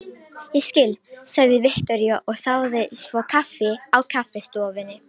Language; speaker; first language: Icelandic; non-native, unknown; Romanian